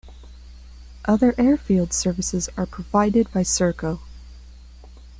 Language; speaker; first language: English; non-native, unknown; Spanish